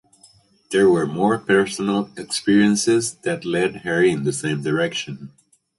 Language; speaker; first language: English; native; English